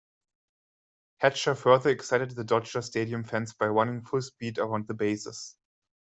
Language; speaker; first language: English; non-native, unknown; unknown